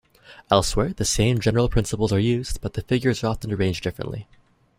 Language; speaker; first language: English; native; English